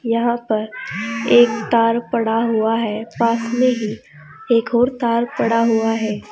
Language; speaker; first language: Hindi; native; Hindi